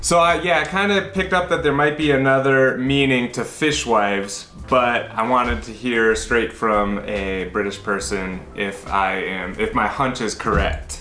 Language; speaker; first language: English; native; English